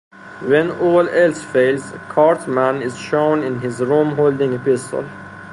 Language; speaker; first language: English; non-native, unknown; Persian